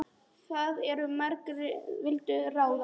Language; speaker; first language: Icelandic; non-native, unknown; Polish